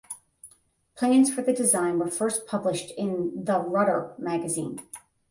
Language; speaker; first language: English; native; English